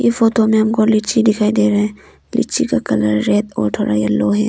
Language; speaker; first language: Hindi; non-native, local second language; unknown